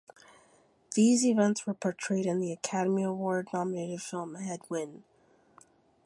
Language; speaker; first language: English; native; English